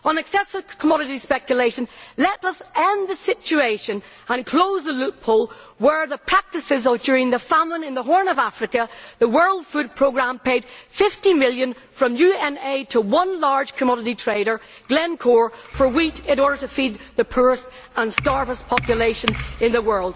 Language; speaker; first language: English; native; English